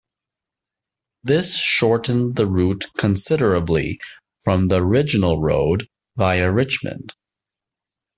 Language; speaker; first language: English; native; English